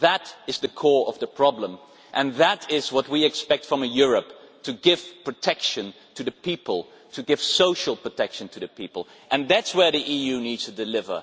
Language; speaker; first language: English; non-native, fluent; Dutch